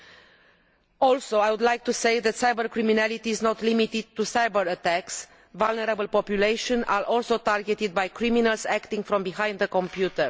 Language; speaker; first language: English; non-native, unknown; Romanian